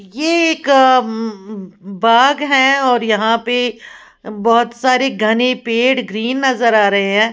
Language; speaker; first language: Hindi; native; Hindi